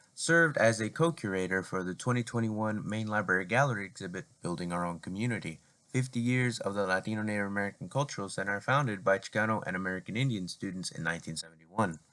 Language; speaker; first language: English; native; English